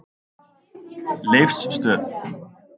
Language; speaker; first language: Icelandic; native; Icelandic